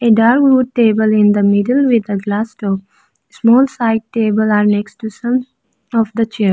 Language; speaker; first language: English; non-native, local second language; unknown